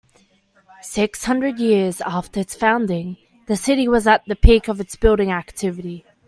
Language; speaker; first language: English; native; English